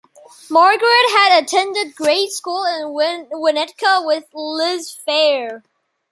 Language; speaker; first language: English; non-native, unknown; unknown